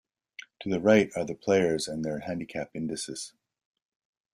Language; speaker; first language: English; native; English